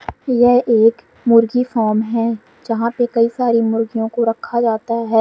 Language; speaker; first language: Hindi; native; Hindi